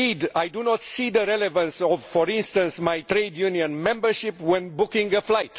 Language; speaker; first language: English; non-native, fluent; Romanian